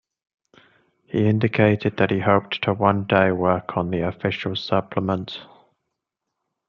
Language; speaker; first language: English; native; English